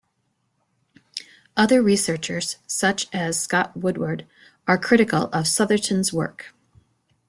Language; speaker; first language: English; native; English